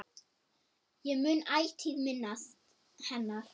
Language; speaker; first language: Icelandic; non-native, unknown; German